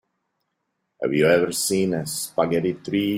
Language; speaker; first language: English; native; English